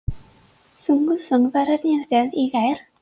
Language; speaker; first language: Icelandic; non-native, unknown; English